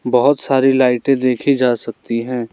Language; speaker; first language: Hindi; non-native, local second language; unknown